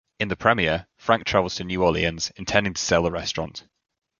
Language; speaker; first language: English; native; English